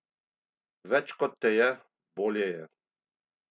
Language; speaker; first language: Slovenian; native; Slovenian